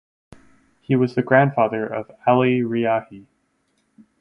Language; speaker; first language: English; native; English